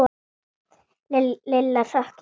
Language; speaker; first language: Icelandic; native; Icelandic